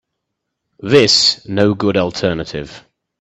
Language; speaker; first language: English; native; English